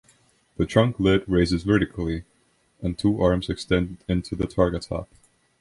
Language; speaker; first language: English; non-native, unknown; Estonian